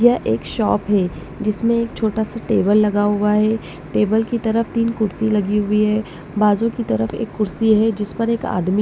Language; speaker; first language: Hindi; non-native, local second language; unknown